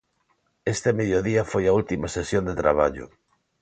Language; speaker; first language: Galician; non-native, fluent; Spanish